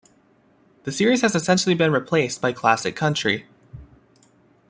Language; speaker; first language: English; native; English